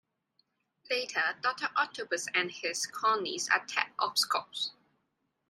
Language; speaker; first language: English; non-native, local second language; Cantonese